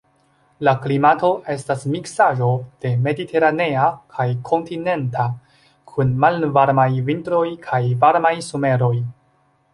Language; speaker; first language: Esperanto; non-native, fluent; Chinese